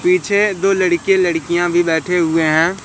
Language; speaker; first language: Hindi; native; Hindi